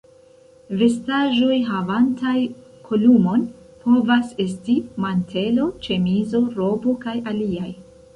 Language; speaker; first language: Esperanto; non-native, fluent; Central Kurdish